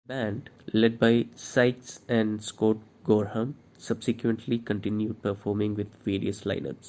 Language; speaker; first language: English; non-native, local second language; Malayalam